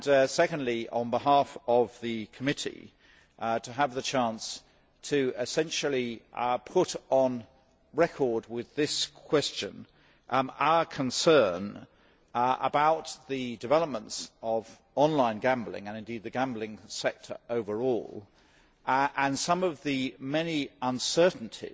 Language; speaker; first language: English; native; English